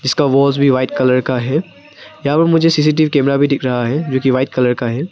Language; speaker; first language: Hindi; non-native, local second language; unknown